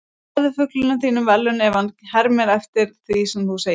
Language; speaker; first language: Icelandic; native; Icelandic